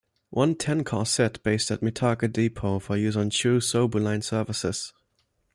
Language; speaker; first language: English; non-native, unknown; German